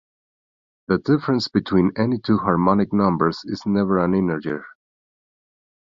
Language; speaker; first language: English; non-native, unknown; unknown